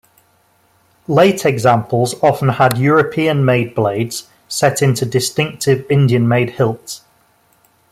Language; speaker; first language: English; native; English